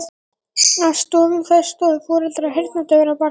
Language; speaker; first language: Icelandic; native; Icelandic